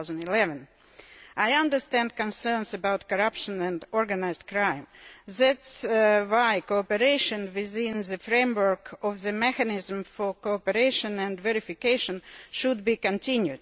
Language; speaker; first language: English; non-native, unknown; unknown